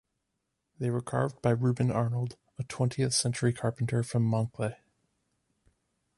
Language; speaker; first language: English; native; English